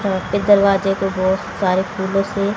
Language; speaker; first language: Hindi; native; Hindi